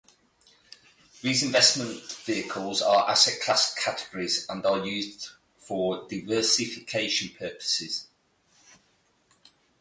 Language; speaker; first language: English; native; English